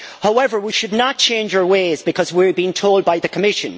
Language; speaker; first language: English; native; English